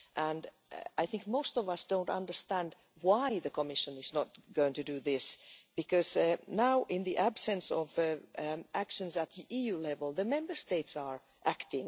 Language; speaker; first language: English; non-native, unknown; Finnish